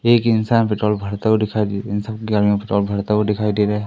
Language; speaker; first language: Hindi; native; Hindi